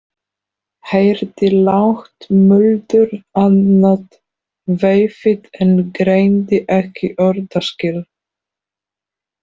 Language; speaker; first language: Icelandic; non-native, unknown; Polish